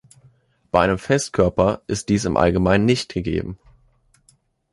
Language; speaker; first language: German; native; German